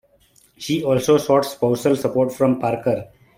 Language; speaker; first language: English; non-native, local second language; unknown